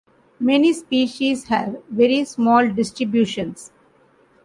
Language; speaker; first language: English; non-native, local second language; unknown